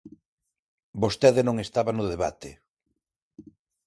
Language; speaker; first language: Galician; non-native, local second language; Spanish